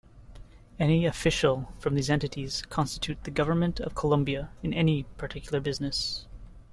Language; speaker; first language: English; native; English